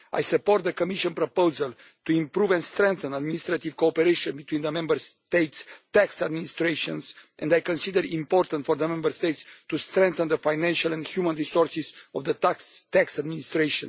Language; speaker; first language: English; non-native, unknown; Romanian